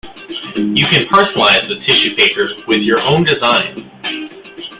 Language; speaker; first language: English; native; English